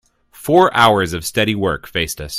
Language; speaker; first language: English; native; English